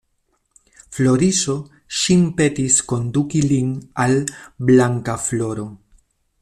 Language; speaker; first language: Esperanto; non-native, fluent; Spanish